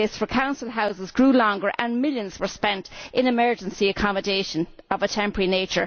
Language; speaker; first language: English; native; English